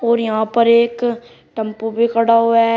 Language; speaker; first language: Hindi; native; Hindi